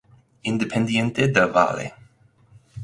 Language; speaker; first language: English; native; English